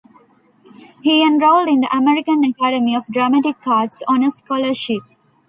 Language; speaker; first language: English; non-native, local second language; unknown